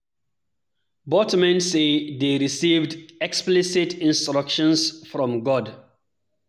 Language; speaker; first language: English; non-native, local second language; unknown